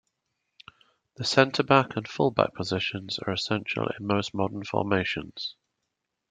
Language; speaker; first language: English; native; English